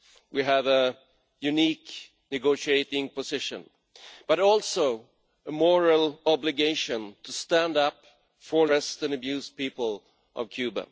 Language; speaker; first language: English; non-native, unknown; Swedish